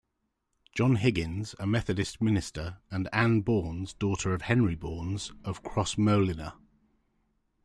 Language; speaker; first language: English; native; English